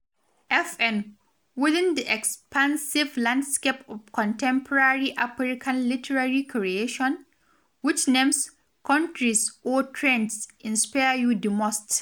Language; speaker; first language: English; non-native, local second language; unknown